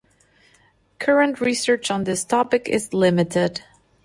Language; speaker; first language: English; non-native, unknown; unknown